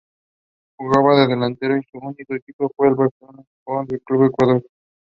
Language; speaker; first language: English; non-native, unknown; Spanish